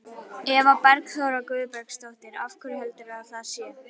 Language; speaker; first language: Icelandic; native; Icelandic